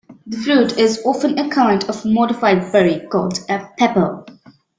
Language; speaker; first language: English; native; English